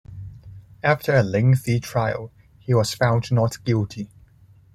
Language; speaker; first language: English; non-native, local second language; Cantonese